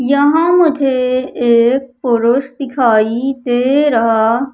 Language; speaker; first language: Hindi; native; Hindi